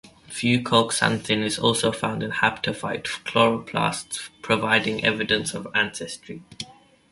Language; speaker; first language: English; native; English